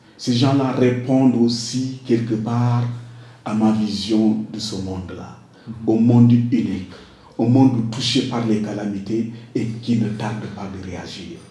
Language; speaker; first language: French; non-native, local second language; Wolof